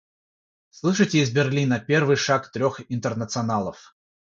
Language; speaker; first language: Russian; non-native, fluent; Georgian